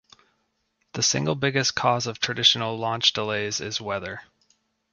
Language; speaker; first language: English; native; English